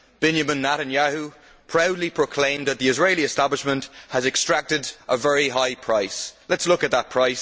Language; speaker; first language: English; native; English